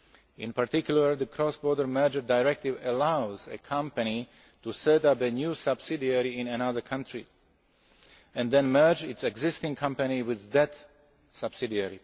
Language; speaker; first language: English; non-native, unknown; Slovak